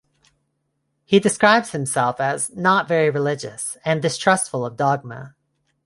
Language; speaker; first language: English; non-native, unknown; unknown